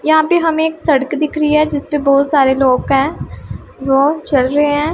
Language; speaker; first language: Hindi; non-native, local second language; Punjabi